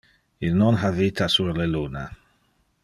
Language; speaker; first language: Interlingua; non-native, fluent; Dutch